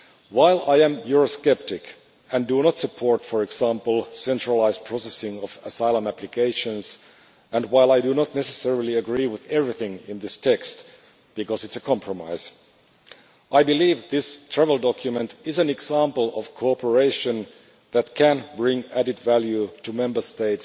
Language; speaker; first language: English; non-native, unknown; Finnish